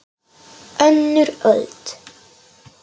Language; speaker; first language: Icelandic; non-native, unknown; Polish